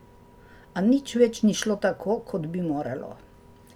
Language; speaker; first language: Slovenian; native; Slovenian